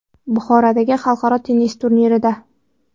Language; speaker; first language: Uzbek; non-native, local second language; Kara-Kalpak